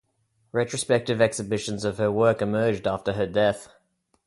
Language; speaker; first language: English; native; English